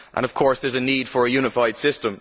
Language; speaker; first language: English; native; English